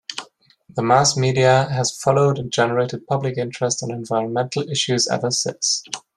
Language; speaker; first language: English; non-native, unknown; German